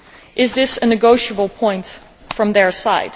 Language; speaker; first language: English; non-native, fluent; Dutch